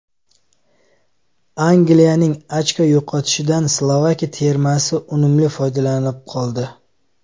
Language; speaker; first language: Uzbek; native; Uzbek